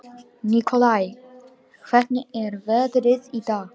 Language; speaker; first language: Icelandic; non-native, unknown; Romanian